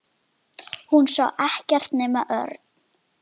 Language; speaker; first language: Icelandic; native; Icelandic